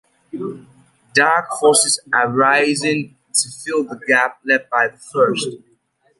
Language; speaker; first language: English; native; English